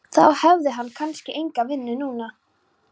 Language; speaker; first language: Icelandic; non-native, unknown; Polish